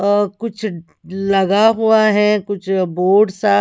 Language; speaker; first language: Hindi; non-native, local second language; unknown